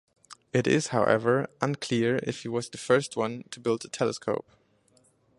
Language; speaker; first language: English; non-native, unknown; German